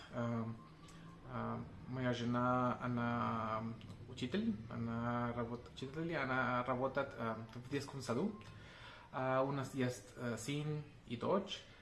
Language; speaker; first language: Russian; non-native, learner; Spanish